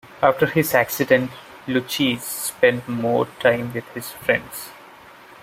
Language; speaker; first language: English; non-native, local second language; Malayalam